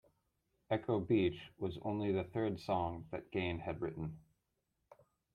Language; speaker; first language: English; native; English